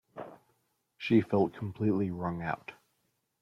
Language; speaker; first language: English; native; English